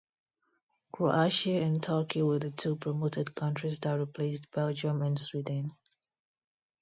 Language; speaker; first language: English; non-native, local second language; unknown